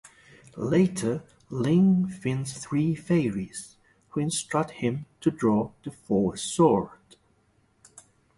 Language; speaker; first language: English; non-native, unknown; Galician